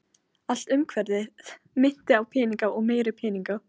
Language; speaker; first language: Icelandic; non-native, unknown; Polish